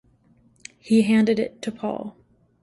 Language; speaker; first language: English; native; English